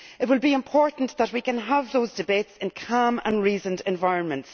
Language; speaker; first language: English; native; English